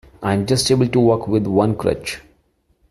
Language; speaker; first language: English; non-native, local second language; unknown